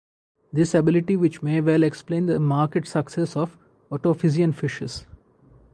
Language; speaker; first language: English; non-native, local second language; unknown